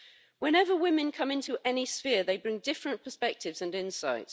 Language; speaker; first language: English; native; English